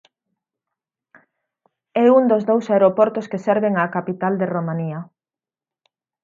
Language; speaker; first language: Galician; native; Galician